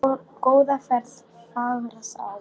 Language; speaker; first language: Icelandic; non-native, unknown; Polish